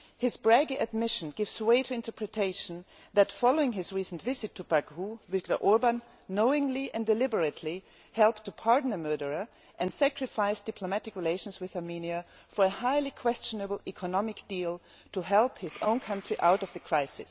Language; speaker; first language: English; non-native, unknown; German